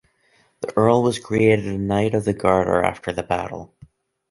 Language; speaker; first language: English; native; English